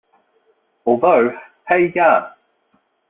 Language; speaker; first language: English; native; English